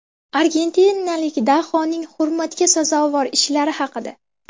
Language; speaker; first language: Uzbek; native; Uzbek